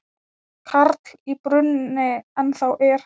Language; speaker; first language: Icelandic; non-native, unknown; Thai